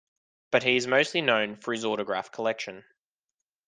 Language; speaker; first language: English; native; English